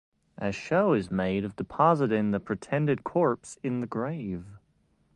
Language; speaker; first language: English; native; English